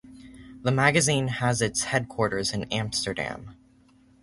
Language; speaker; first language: English; native; English